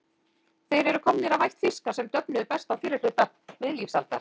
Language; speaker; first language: Icelandic; native; Icelandic